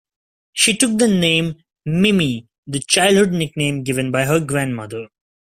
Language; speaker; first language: English; non-native, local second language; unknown